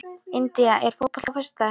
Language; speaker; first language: Icelandic; non-native, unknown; Polish